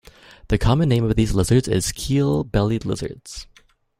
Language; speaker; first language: English; native; English